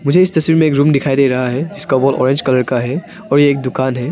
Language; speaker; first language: Hindi; non-native, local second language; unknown